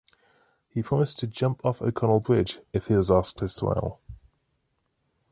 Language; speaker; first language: English; native; English